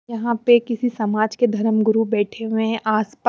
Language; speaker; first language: Hindi; non-native, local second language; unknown